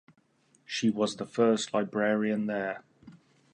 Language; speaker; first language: English; native; English